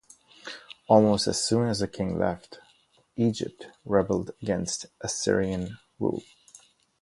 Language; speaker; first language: English; non-native, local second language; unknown